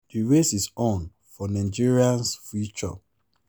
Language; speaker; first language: English; non-native, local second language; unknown